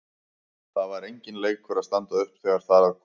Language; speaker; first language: Icelandic; native; Icelandic